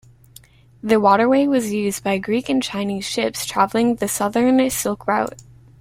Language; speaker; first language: English; native; English